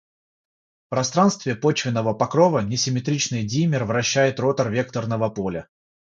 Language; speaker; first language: Russian; non-native, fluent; Georgian